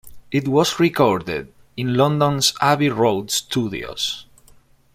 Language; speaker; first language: English; non-native, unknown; Spanish